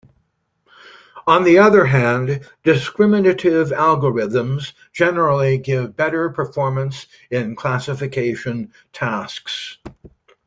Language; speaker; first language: English; native; English